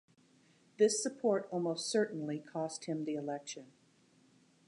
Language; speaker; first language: English; native; English